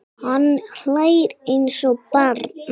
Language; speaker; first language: Icelandic; non-native, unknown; English